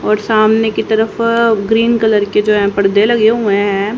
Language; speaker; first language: Hindi; native; Hindi